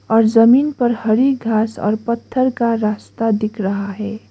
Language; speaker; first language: Hindi; non-native, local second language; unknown